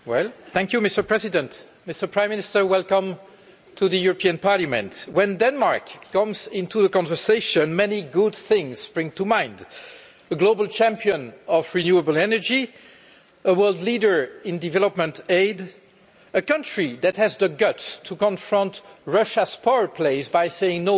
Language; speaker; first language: English; non-native, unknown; French